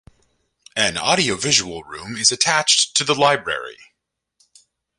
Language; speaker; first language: English; native; English